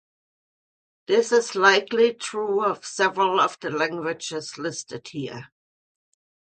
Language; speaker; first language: English; non-native, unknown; German